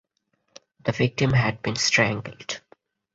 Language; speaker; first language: English; non-native, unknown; Bangla